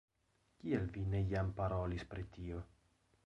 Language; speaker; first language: Esperanto; non-native, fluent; Italian